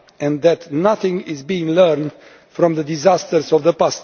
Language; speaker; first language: English; non-native, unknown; Romanian